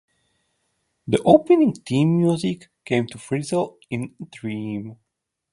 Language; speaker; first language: English; non-native, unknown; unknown